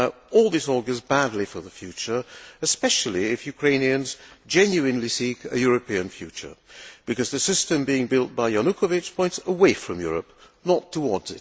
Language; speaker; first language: English; non-native, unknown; Hungarian